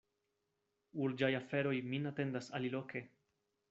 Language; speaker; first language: Esperanto; non-native, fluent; Spanish